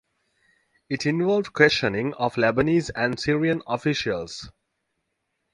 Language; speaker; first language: English; native; English